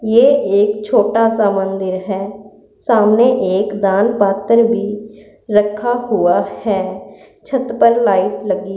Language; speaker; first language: Hindi; non-native, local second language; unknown